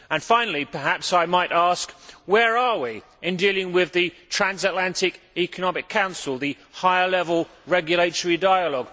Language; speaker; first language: English; native; English